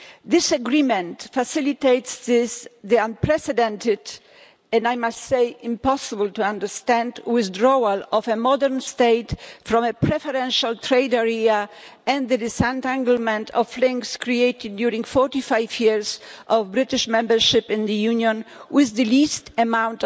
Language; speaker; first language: English; non-native, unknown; Polish